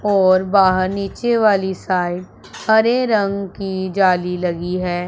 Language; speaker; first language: Hindi; non-native, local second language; Punjabi